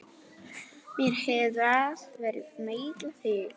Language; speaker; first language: Icelandic; non-native, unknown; Polish